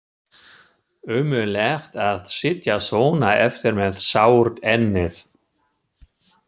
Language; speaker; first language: Icelandic; non-native, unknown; German